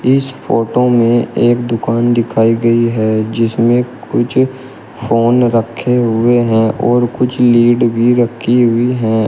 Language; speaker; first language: Hindi; native; Hindi